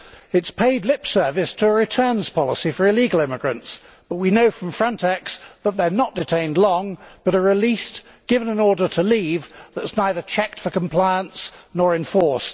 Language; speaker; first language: English; native; English